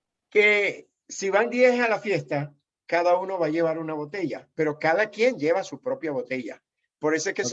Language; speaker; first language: Spanish; native; Spanish